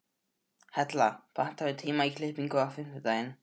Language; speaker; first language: Icelandic; native; Icelandic